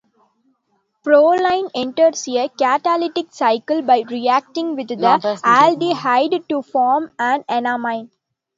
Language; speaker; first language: English; non-native, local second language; Tamil